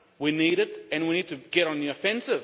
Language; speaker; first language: English; non-native, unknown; Lithuanian